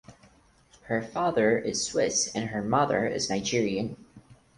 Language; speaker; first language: English; non-native, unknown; Portuguese